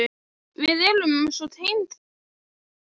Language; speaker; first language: Icelandic; native; Icelandic